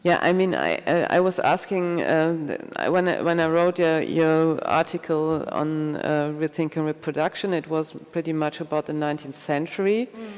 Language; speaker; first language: English; non-native, fluent; German